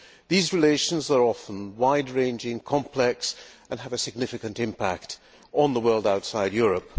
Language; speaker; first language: English; non-native, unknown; Hungarian